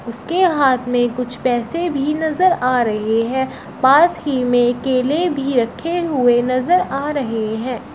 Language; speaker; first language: Hindi; native; Hindi